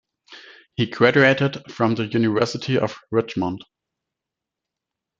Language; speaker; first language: English; non-native, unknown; German